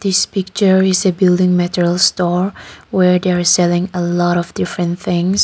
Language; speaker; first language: English; non-native, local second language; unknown